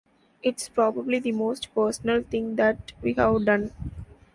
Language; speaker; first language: English; non-native, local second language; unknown